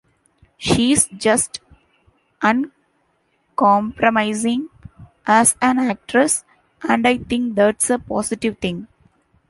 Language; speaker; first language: English; non-native, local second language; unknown